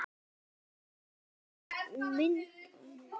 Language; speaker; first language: Icelandic; native; Icelandic